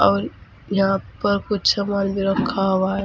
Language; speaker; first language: Hindi; native; Hindi